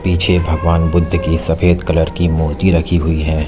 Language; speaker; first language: Hindi; native; Hindi